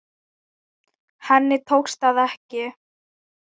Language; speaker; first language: Icelandic; non-native, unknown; Thai